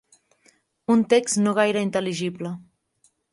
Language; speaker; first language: Catalan; native; Catalan